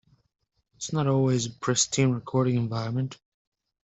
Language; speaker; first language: English; native; English